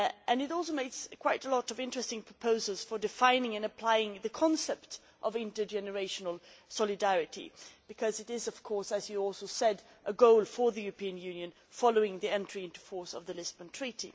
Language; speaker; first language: English; non-native, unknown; Swedish